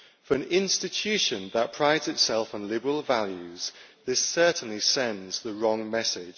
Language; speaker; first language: English; native; English